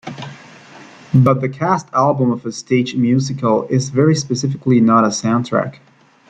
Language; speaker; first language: English; native; English